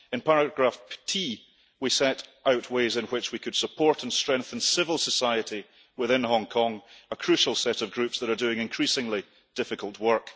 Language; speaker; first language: English; early bilingual, heritage; English